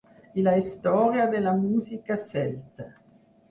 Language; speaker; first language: Catalan; non-native, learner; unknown